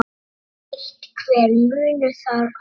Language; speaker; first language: Icelandic; native; Icelandic